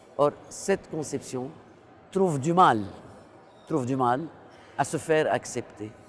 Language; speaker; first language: French; non-native, local second language; Arabic